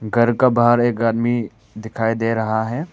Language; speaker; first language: Hindi; non-native, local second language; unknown